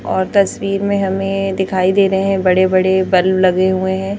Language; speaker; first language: Hindi; native; Hindi